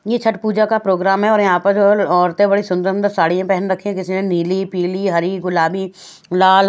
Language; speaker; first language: Hindi; native; Hindi